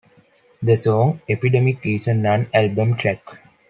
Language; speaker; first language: English; non-native, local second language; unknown